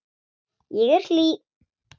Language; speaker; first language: Icelandic; non-native, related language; Swedish